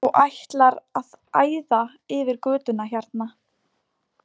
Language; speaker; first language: Icelandic; non-native, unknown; Polish